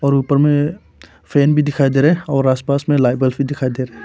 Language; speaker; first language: Hindi; non-native, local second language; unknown